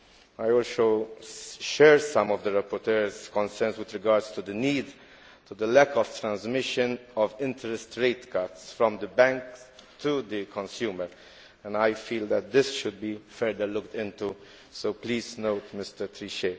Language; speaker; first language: English; non-native, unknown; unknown